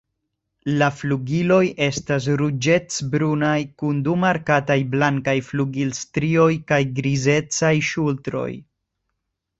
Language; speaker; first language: Esperanto; non-native, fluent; Spanish